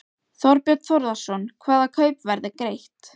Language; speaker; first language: Icelandic; native; Icelandic